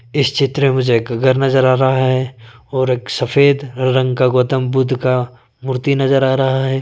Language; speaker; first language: Hindi; non-native, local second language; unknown